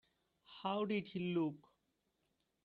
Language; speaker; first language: English; non-native, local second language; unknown